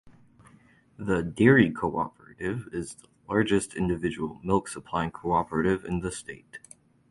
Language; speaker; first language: English; native; English